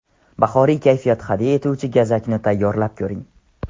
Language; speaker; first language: Uzbek; non-native, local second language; Tajik